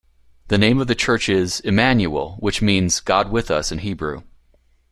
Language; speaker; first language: English; native; English